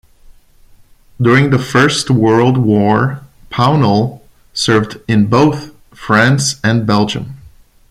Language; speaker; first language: English; non-native, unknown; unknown